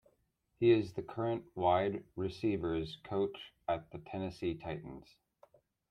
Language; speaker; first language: English; native; English